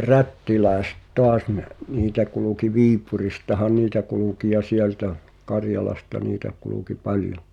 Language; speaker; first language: Finnish; native; Finnish